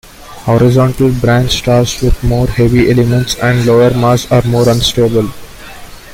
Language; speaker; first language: English; non-native, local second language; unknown